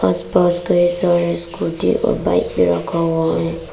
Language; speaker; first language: Hindi; non-native, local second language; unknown